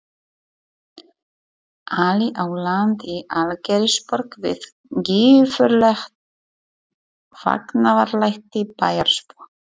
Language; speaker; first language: Icelandic; non-native, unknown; Polish